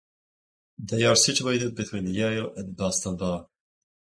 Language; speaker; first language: English; native; English